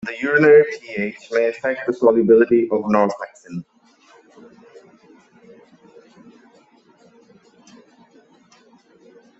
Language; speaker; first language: English; native; English